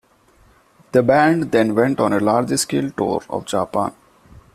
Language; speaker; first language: English; non-native, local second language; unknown